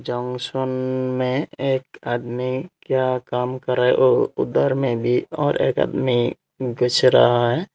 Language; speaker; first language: Hindi; non-native, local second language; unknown